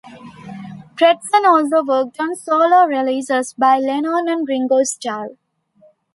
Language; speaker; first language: English; non-native, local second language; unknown